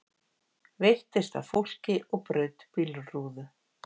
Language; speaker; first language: Icelandic; native; Icelandic